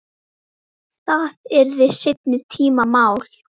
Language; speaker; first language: Icelandic; native; Icelandic